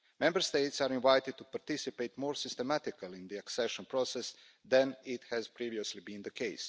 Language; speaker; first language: English; non-native, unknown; Croatian